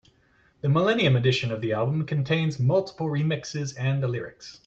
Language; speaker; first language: English; native; English